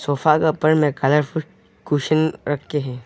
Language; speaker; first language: Hindi; non-native, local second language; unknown